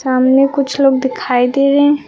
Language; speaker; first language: Hindi; native; Hindi